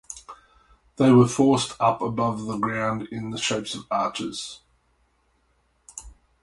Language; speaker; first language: English; native; English